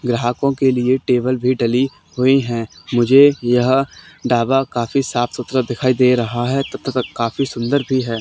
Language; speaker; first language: Hindi; native; Hindi